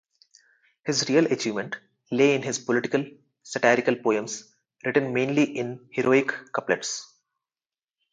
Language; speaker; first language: English; non-native, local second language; Telugu